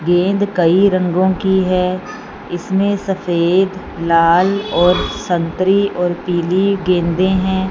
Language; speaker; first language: Hindi; non-native, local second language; Punjabi